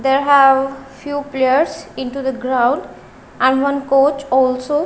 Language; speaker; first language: English; non-native, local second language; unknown